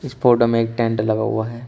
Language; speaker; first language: Hindi; native; Hindi